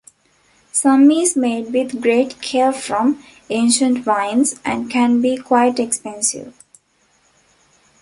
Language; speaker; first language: English; non-native, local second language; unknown